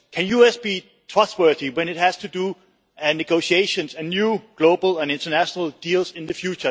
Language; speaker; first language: English; non-native, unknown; Danish